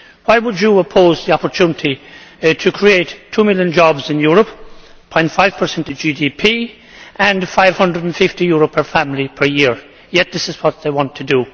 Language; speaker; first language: English; native; English